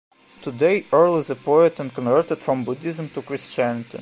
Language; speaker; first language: English; non-native, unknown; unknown